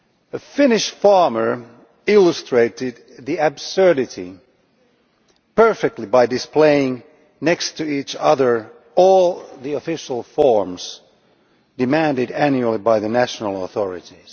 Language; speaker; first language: English; non-native, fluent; Finnish